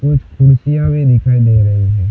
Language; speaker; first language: Hindi; non-native, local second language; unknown